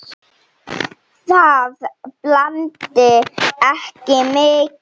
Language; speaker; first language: Icelandic; non-native, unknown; Slovenian